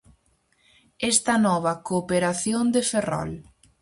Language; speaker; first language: Galician; native; Galician